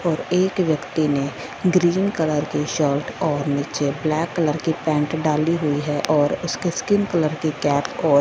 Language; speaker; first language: Hindi; non-native, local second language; Punjabi